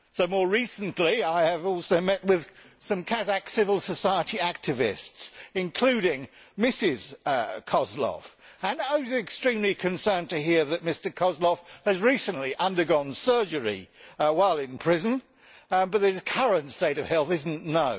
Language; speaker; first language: English; native; English